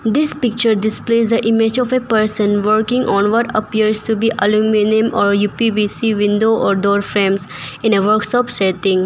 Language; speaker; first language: English; non-native, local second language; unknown